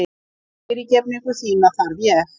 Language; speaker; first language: Icelandic; native; Icelandic